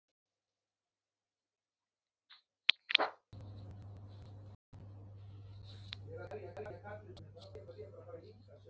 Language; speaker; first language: Icelandic; non-native, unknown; Kurdish